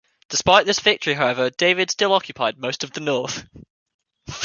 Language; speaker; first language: English; native; English